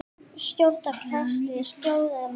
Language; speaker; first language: Icelandic; native; Icelandic